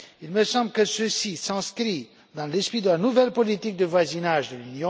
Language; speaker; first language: French; non-native, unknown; Romanian